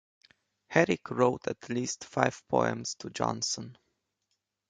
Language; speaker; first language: English; non-native, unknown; Romanian